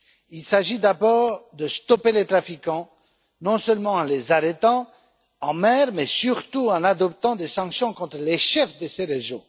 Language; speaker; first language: French; non-native, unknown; Romanian